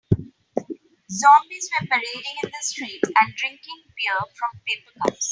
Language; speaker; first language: English; non-native, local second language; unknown